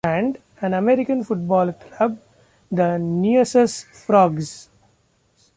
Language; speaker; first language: English; non-native, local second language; Marathi